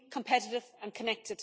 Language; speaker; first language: English; native; English